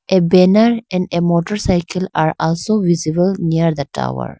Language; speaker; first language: English; non-native, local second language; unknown